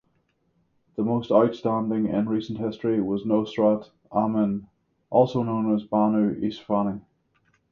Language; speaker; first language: English; native; English